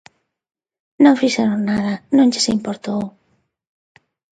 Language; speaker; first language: Galician; non-native, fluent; Spanish